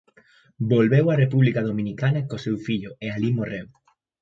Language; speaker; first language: Galician; native; Galician